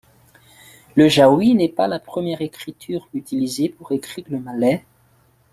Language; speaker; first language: French; non-native, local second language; Malagasy